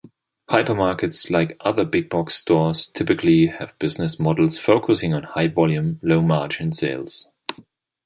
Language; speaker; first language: English; non-native, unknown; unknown